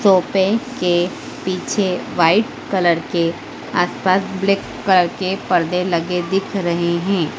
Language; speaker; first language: Hindi; native; Hindi